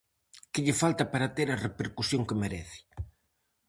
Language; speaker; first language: Galician; native; Galician